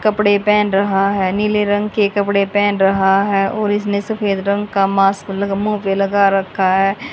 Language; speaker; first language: Hindi; native; Hindi